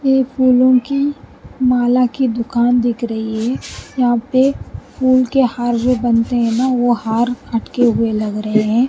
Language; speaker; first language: Hindi; non-native, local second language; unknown